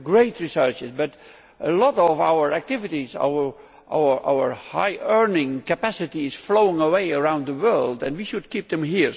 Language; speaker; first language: English; non-native, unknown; Dutch